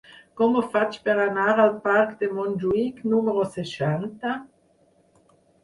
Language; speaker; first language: Catalan; non-native, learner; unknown